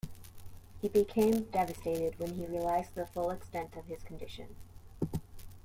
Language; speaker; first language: English; native; English